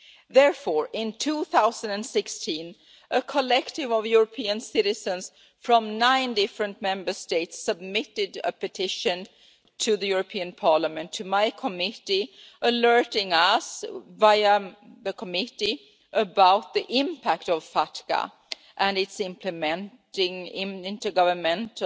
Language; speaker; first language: English; non-native, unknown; Swedish